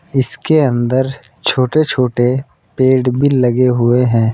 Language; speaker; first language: Hindi; native; Hindi